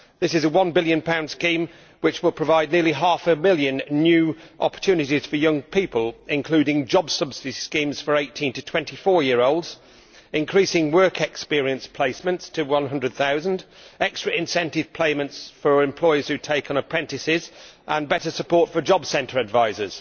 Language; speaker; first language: English; native; English